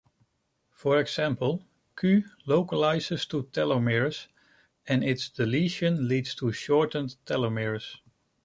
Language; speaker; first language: English; non-native, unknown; Dutch